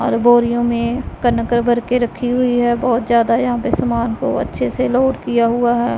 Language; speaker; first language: Hindi; non-native, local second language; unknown